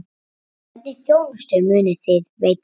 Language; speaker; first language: Icelandic; native; Icelandic